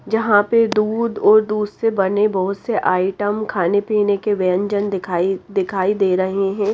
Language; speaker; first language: Hindi; native; Hindi